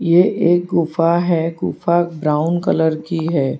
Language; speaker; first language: Hindi; non-native, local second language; Gujarati